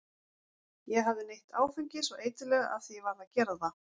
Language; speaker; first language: Icelandic; native; Icelandic